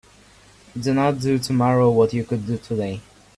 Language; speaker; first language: English; native; English